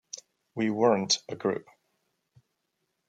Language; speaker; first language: English; native; English